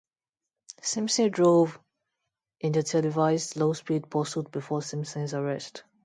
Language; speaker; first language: English; non-native, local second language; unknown